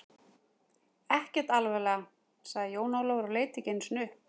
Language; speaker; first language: Icelandic; native; Icelandic